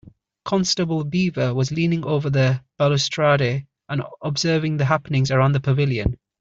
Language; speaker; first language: English; native; English